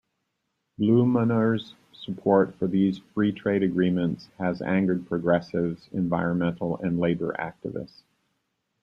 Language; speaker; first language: English; native; English